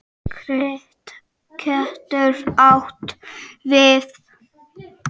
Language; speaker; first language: Icelandic; non-native, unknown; Czech